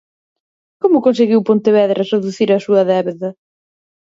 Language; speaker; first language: Galician; native; Galician